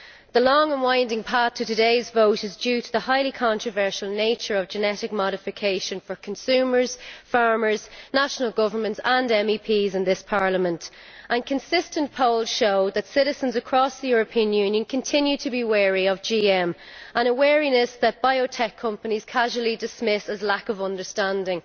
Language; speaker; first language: English; native; English